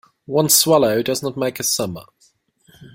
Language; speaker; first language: English; non-native, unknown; German